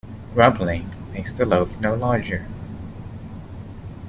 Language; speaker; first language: English; native; English